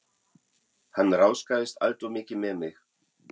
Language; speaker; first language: Icelandic; non-native, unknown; German